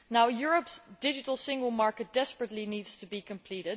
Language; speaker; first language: English; non-native, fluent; Dutch